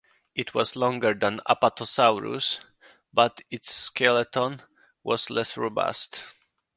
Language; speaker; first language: English; non-native, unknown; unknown